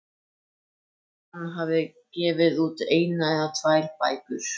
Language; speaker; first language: Icelandic; native; Icelandic